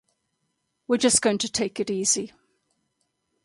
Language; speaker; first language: English; native; English